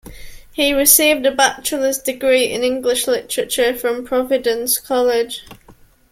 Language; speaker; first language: English; native; English